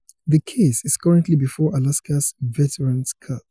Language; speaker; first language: English; non-native, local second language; Yoruba